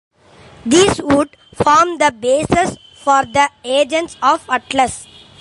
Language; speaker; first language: English; non-native, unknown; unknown